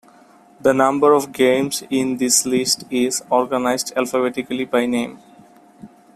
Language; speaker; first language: English; non-native, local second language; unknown